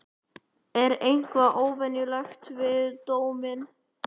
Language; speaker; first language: Icelandic; native; Icelandic